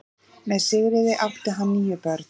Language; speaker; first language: Icelandic; native; Icelandic